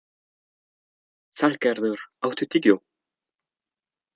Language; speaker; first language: Icelandic; non-native, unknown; French